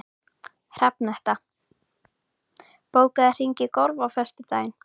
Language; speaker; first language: Icelandic; native; Icelandic